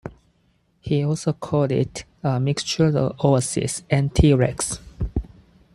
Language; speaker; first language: English; non-native, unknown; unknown